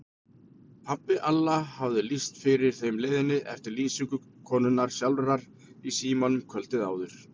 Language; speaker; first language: Icelandic; native; Icelandic